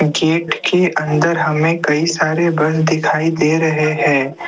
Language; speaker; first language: Hindi; non-native, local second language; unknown